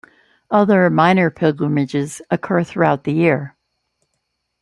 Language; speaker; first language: English; native; English